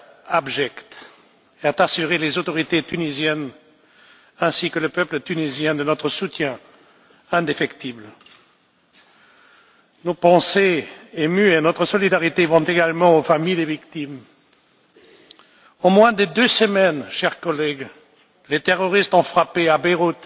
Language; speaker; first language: French; non-native, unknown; German